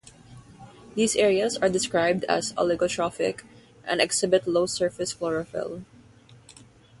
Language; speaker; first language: English; non-native, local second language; Filipino